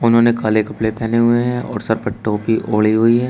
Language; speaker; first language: Hindi; native; Hindi